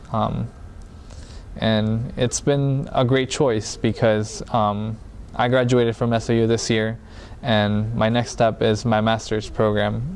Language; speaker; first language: English; early bilingual, other home language; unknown